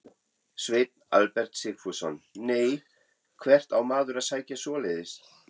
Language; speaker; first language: Icelandic; non-native, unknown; German